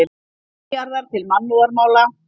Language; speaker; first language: Icelandic; native; Icelandic